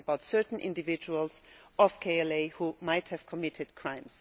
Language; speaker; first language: English; non-native, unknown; German